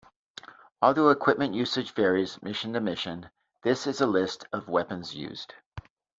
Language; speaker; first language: English; native; English